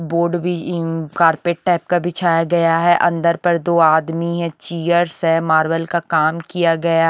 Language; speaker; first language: Hindi; native; Hindi